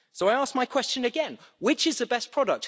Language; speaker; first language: English; native; English